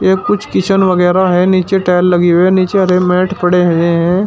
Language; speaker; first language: Hindi; native; Hindi